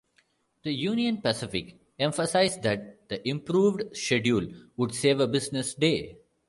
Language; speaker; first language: English; non-native, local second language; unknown